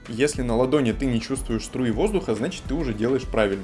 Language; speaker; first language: Russian; native; Russian